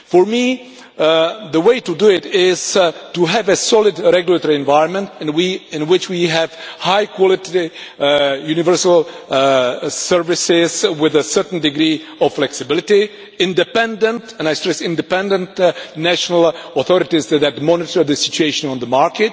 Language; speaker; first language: English; non-native, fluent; Czech